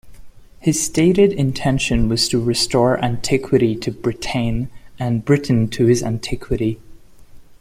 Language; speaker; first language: English; non-native, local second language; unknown